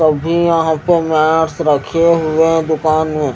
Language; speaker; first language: Hindi; native; Hindi